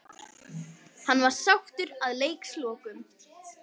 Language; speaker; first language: Icelandic; native; Icelandic